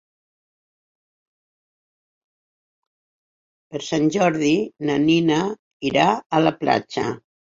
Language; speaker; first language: Catalan; non-native, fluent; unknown